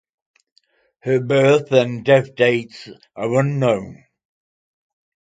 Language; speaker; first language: English; native; English